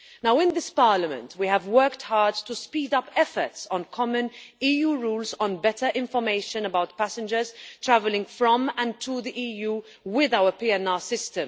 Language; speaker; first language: English; non-native, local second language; Maltese